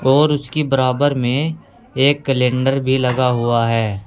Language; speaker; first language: Hindi; native; Hindi